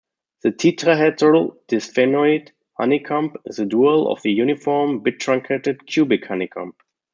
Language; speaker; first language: English; non-native, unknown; German